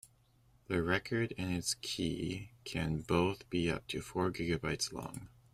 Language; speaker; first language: English; native; English